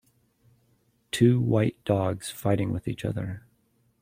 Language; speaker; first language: English; native; English